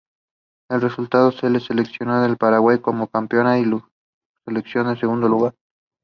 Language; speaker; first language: English; non-native, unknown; Spanish